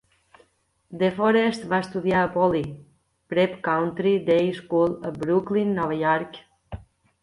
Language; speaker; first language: Catalan; native; Catalan